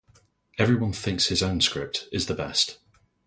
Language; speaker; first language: English; native; English